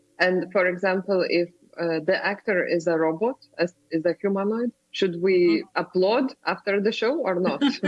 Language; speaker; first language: English; non-native, fluent; Lithuanian